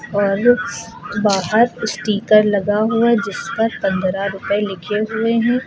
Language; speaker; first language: Hindi; native; Hindi